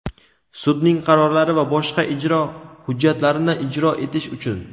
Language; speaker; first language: Uzbek; native; Uzbek